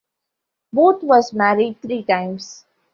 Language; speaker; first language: English; non-native, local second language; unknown